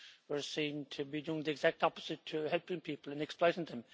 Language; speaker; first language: English; native; English